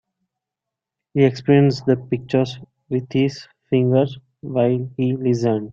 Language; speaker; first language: English; non-native, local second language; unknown